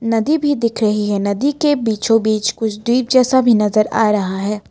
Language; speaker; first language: Hindi; non-native, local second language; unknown